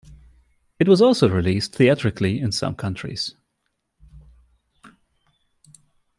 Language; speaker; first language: English; non-native, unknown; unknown